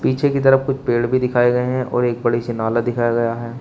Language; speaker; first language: Hindi; native; Hindi